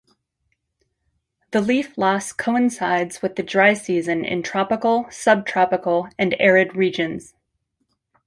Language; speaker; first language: English; native; English